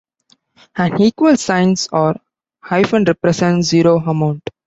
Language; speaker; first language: English; non-native, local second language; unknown